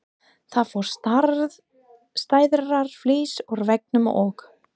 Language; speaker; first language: Icelandic; non-native, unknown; English